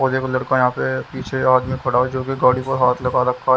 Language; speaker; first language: Hindi; native; Hindi